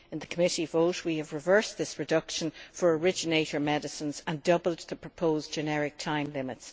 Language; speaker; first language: English; native; English